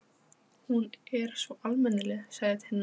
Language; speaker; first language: Icelandic; non-native, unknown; Polish